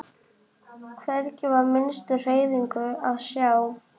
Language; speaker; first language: Icelandic; native; Icelandic